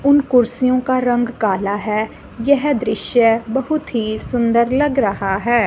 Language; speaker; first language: Hindi; non-native, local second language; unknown